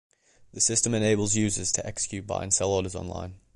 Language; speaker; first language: English; native; English